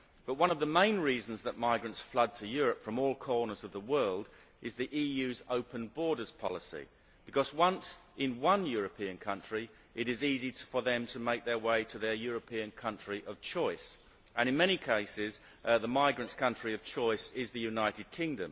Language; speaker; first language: English; native; English